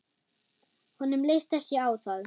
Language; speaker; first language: Icelandic; non-native, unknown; German